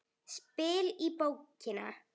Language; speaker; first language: Icelandic; native; Icelandic